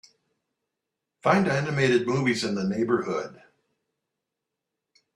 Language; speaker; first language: English; native; English